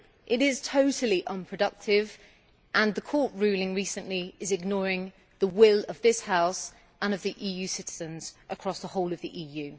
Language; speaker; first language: English; native; English